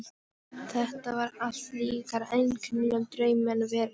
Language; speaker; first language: Icelandic; non-native, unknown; Polish